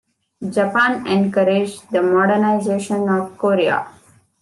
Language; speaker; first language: English; non-native, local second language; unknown